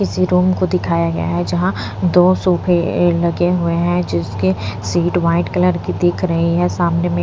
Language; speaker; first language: Hindi; non-native, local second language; Punjabi